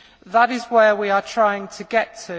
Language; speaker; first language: English; native; English